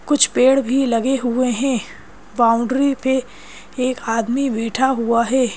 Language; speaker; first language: Hindi; native; Hindi